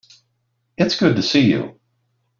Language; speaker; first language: English; native; English